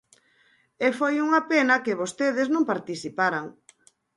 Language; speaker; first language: Galician; native; Galician